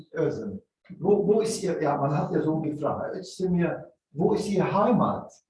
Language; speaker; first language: German; non-native, fluent; Turkish